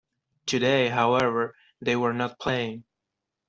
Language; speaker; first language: English; non-native, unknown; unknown